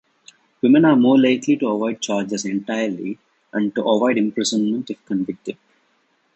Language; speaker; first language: English; non-native, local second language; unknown